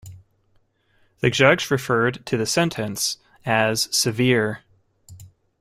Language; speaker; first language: English; native; English